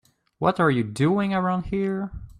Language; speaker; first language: English; native; English